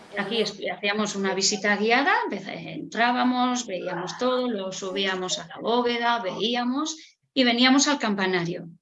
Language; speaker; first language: Spanish; non-native, local second language; Basque